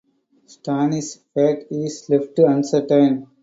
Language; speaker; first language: English; non-native, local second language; Tamil